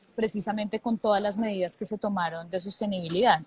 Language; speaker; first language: Spanish; native; Spanish